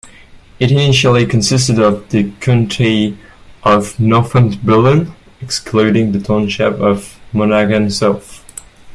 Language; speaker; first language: English; non-native, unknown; French